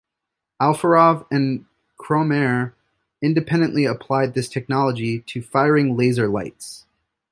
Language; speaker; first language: English; native; English